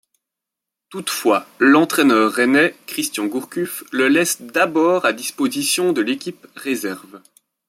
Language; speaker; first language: French; native; French